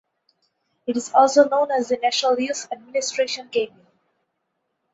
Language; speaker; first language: English; non-native, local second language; Bangla